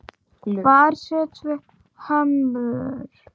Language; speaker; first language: Icelandic; native; Icelandic